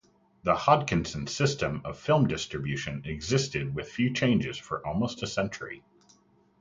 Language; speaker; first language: English; native; English